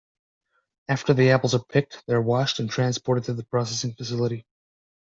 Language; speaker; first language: English; native; English